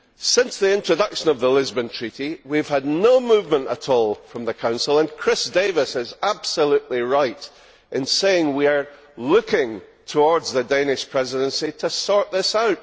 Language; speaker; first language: English; native; English